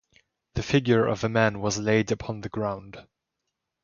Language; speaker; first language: English; non-native, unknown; German